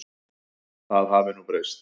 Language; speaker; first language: Icelandic; native; Icelandic